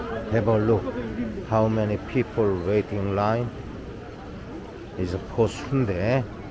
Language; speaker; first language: English; non-native, learner; Korean